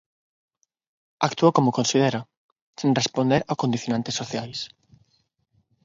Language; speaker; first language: Galician; non-native, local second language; Spanish